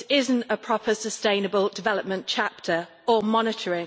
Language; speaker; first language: English; native; English